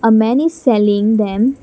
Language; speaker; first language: English; non-native, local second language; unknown